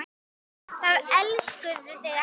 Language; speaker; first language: Icelandic; native; Icelandic